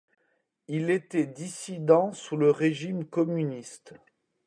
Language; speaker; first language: French; native; French